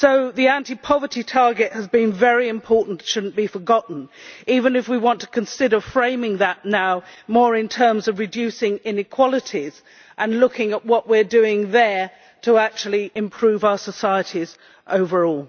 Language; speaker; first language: English; native; English